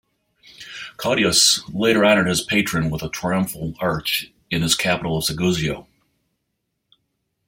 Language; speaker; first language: English; native; English